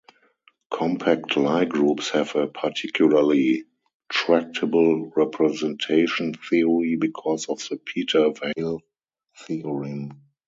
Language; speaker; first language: English; non-native, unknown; German